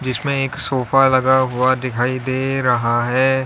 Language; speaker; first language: Hindi; native; Hindi